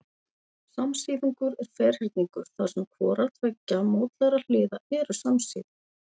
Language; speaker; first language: Icelandic; native; Icelandic